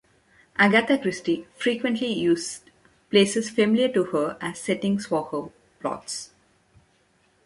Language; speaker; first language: English; non-native, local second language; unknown